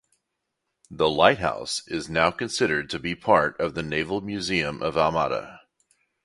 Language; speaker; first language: English; native; English